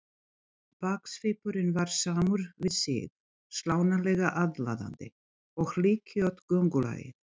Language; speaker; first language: Icelandic; non-native, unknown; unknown